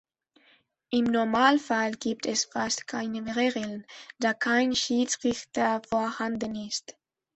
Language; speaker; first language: German; non-native, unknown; Spanish